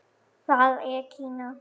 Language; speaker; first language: Icelandic; non-native, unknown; German